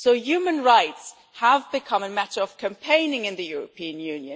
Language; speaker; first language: English; non-native, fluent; German